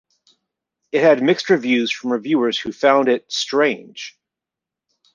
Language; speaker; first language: English; native; English